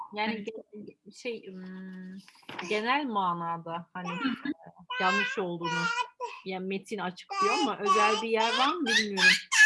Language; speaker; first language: Turkish; native; Turkish